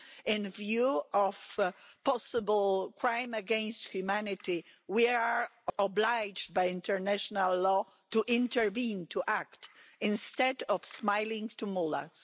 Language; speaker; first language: English; non-native, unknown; Polish